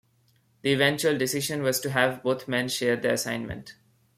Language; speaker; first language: English; non-native, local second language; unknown